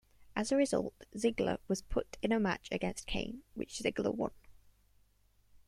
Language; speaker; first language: English; native; English